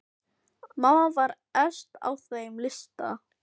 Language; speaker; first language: Icelandic; non-native, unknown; Filipino